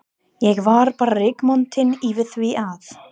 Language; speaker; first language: Icelandic; non-native, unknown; English